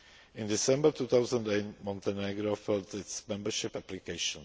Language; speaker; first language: English; non-native, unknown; Czech